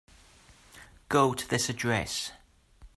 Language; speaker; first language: English; native; English